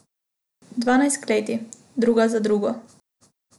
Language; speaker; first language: Slovenian; non-native, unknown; Macedonian